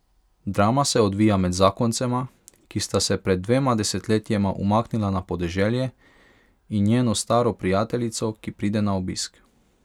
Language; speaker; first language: Slovenian; non-native, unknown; Hungarian